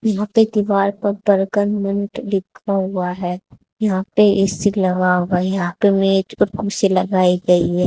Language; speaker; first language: Hindi; native; Hindi